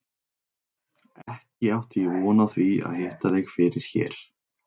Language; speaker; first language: Icelandic; native; Icelandic